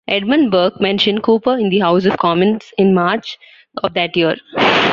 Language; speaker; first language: English; non-native, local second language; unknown